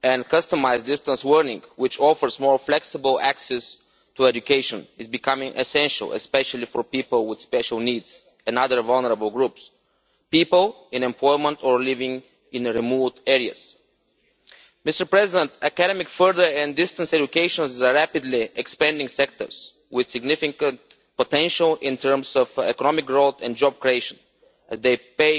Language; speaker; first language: English; non-native, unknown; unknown